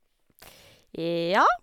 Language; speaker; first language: Norwegian; native; Norwegian